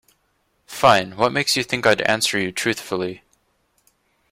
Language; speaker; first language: English; native; English